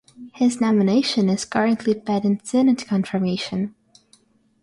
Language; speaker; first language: English; non-native, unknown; Russian